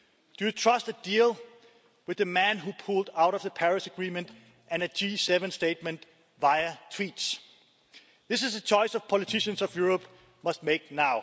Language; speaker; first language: English; non-native, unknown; Danish